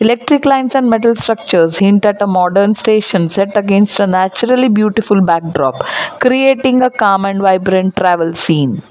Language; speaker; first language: English; non-native, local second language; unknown